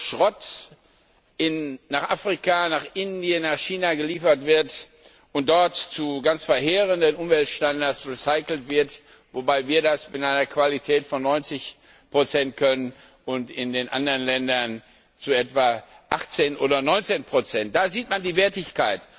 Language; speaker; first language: German; non-native, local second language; Luxembourgish